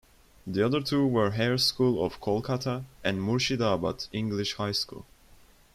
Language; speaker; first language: English; non-native, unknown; Turkish